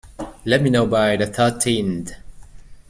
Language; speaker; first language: English; native; English